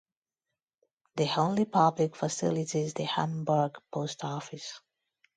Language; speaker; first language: English; non-native, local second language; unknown